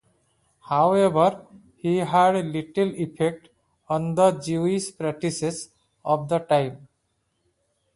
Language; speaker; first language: English; non-native, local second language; Odia